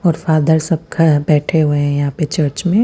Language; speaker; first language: Hindi; non-native, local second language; Punjabi